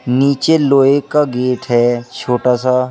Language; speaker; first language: Hindi; native; Hindi